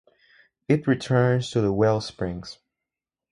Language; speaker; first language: English; non-native, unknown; Spanish